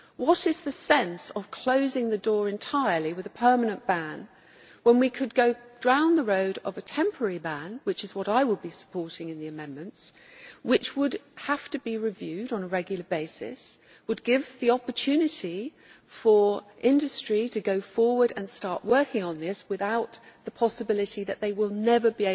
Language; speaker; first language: English; native; English